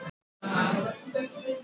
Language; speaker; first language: Icelandic; non-native, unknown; Russian